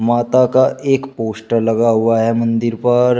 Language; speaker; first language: Hindi; native; Hindi